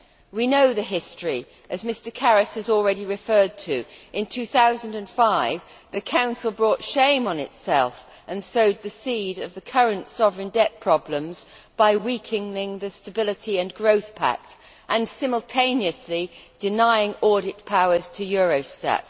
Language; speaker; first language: English; native; English